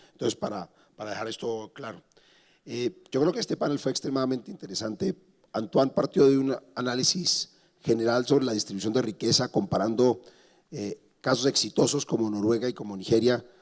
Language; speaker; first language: Spanish; native; Spanish